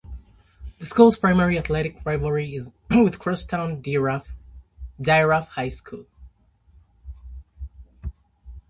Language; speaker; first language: English; native; English